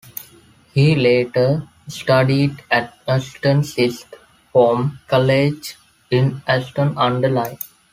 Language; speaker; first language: English; non-native, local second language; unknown